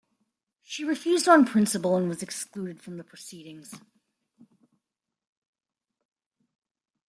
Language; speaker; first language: English; native; English